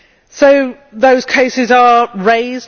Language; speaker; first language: English; native; English